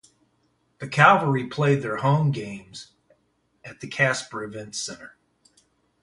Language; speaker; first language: English; native; English